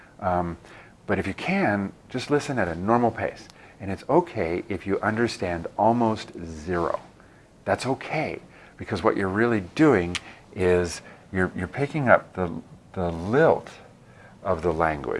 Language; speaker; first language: English; native; English